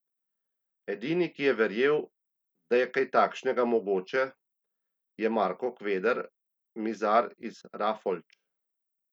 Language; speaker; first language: Slovenian; native; Slovenian